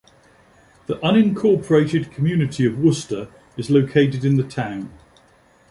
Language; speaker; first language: English; native; English